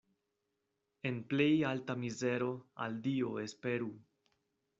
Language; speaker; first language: Esperanto; non-native, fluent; Spanish